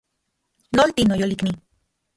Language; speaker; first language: Central Puebla Nahuatl; non-native, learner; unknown